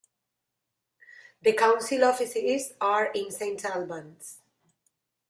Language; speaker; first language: English; non-native, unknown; Spanish